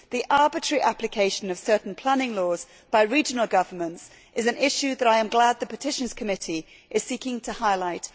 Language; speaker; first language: English; native; English